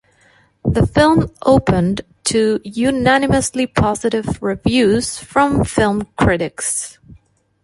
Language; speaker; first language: English; non-native, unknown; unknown